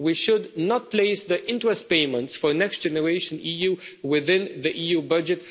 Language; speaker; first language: English; non-native, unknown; Romanian